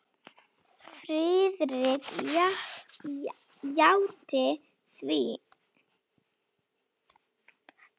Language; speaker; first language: Icelandic; non-native, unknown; Slovak